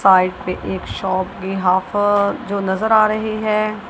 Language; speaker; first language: Hindi; non-native, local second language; Punjabi